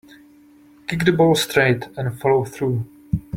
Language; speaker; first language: English; non-native, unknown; Czech